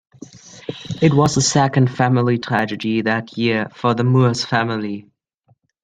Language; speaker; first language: English; non-native, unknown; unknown